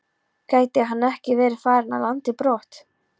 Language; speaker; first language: Icelandic; non-native, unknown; Polish